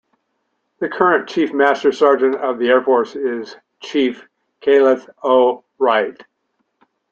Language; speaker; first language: English; native; English